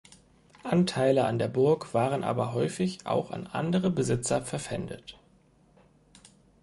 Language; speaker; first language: German; native; German